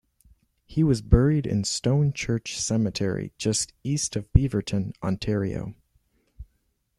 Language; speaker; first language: English; native; English